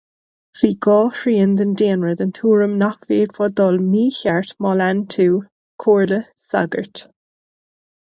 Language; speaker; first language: Irish; non-native, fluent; English